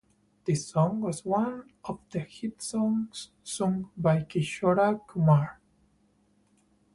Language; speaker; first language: English; non-native, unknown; Spanish